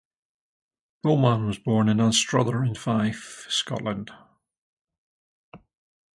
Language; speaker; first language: English; native; English